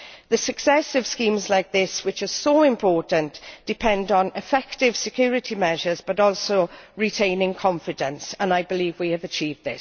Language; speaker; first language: English; native; English